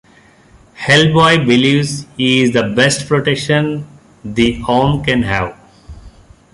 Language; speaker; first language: English; non-native, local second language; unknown